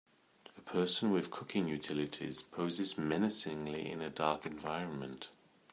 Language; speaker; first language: English; native; English